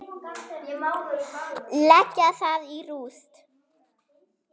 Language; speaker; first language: Icelandic; non-native, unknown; German